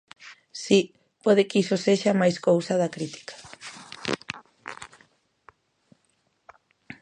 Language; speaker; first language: Galician; native; Galician